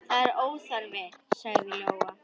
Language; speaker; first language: Icelandic; native; Icelandic